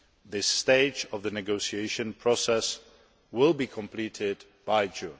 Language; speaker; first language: English; non-native, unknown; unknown